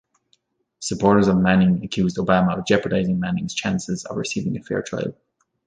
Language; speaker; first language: English; native; English